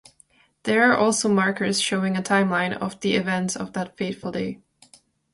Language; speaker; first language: English; non-native, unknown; Czech